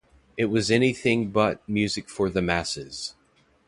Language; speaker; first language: English; native; English